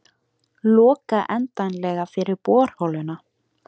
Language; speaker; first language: Icelandic; native; Icelandic